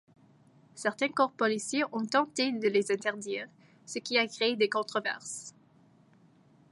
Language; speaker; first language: French; native; French